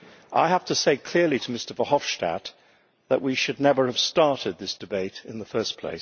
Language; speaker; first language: English; native; English